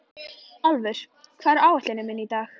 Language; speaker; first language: Icelandic; native; Icelandic